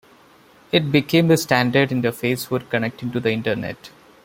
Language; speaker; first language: English; non-native, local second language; Malayalam